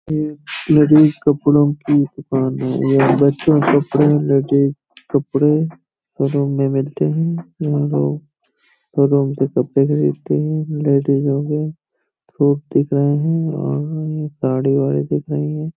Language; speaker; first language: Hindi; native; Hindi